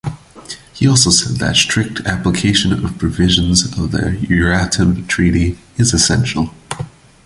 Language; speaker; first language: English; non-native, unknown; Portuguese